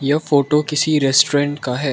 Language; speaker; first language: Hindi; non-native, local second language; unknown